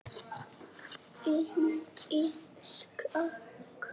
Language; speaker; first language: Icelandic; native; Icelandic